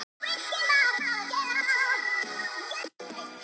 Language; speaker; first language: Icelandic; non-native, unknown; Thai